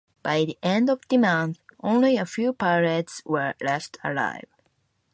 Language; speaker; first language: English; non-native, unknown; Japanese